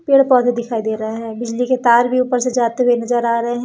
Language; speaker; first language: Hindi; native; Hindi